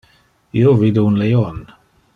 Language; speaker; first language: Interlingua; non-native, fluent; Dutch